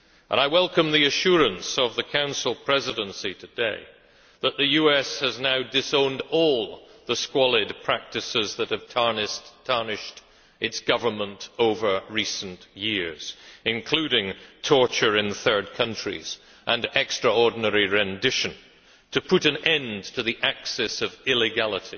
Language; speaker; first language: English; native; English